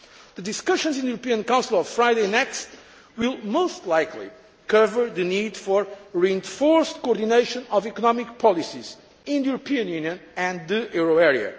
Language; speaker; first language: English; non-native, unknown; Portuguese